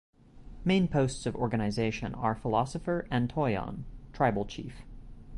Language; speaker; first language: English; native; English